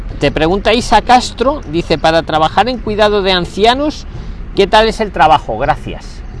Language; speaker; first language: Spanish; native; Spanish